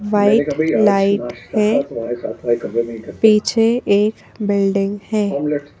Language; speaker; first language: Hindi; native; Hindi